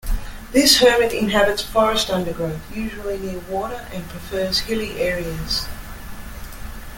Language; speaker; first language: English; native; English